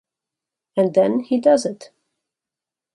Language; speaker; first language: English; native; English